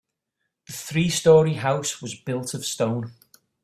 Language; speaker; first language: English; native; English